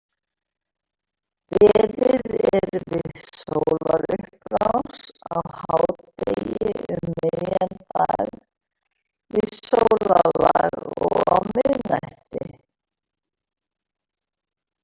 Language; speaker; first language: Icelandic; native; Icelandic